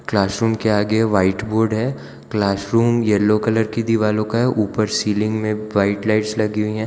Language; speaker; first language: Hindi; non-native, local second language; Gujarati